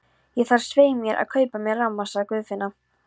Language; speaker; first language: Icelandic; non-native, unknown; Polish